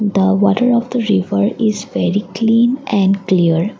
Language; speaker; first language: English; non-native, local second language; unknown